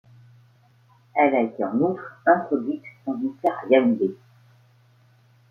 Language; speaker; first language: French; native; French